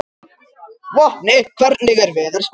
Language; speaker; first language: Icelandic; non-native, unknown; Japanese